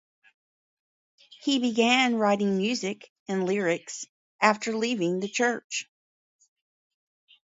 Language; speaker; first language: English; native; English